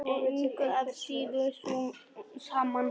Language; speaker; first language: Icelandic; non-native, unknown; Polish